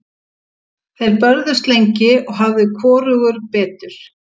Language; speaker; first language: Icelandic; native; Icelandic